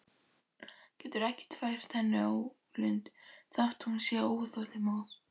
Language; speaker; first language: Icelandic; native; Icelandic